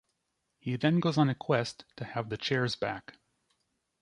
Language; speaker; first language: English; native; English